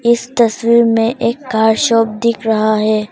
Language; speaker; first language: Hindi; non-native, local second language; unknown